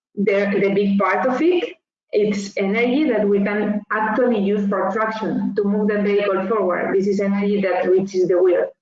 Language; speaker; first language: English; non-native, fluent; Spanish